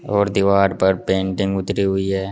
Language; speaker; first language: Hindi; native; Hindi